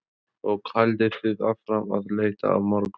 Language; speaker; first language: Icelandic; non-native, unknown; Albanian